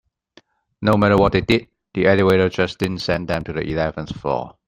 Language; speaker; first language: English; non-native, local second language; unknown